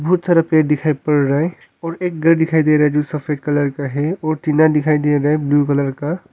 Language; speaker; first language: Hindi; non-native, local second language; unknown